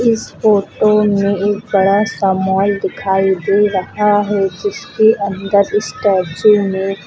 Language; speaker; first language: Hindi; native; Hindi